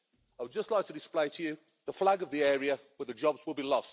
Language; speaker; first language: English; native; English